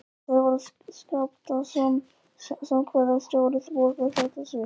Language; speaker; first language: Icelandic; non-native, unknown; Polish